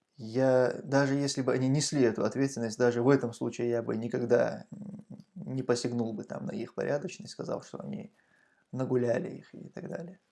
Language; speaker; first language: Russian; non-native, local second language; Chechen